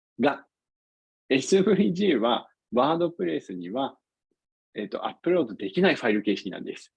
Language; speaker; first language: Japanese; non-native, fluent; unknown